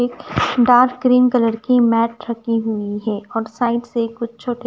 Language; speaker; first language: Hindi; non-native, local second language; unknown